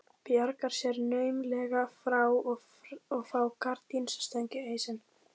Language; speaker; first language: Icelandic; native; Icelandic